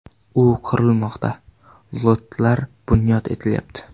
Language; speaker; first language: Uzbek; non-native, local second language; Kara-Kalpak